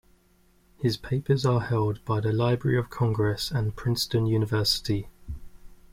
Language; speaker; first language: English; native; English